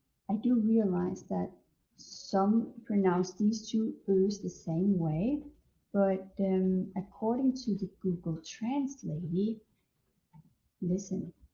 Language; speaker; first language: English; non-native, fluent; Danish